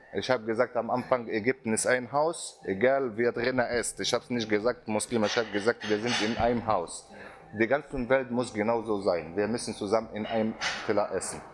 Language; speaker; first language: German; non-native, fluent; Arabic